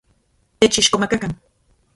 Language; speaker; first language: Central Puebla Nahuatl; non-native, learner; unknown